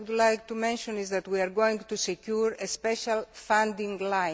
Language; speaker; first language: English; non-native, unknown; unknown